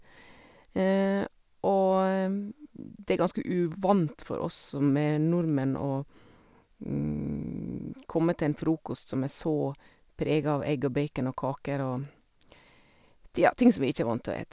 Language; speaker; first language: Norwegian; native; Norwegian